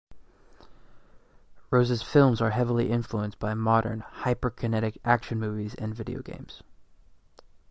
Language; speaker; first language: English; native; English